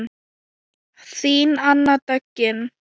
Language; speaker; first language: Icelandic; non-native, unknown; Thai